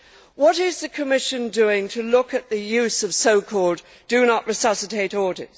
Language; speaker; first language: English; native; English